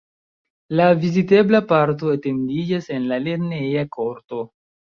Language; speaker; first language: Esperanto; non-native, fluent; Chinese